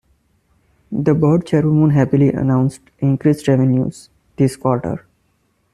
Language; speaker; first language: English; non-native, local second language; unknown